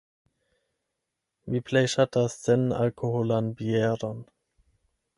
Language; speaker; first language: Esperanto; non-native, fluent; German